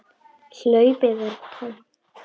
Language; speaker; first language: Icelandic; non-native, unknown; Polish